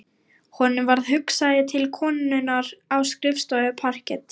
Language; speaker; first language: Icelandic; non-native, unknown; Lithuanian